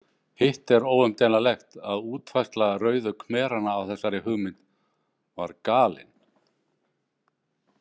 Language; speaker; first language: Icelandic; native; Icelandic